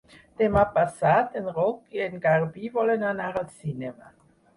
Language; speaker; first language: Catalan; non-native, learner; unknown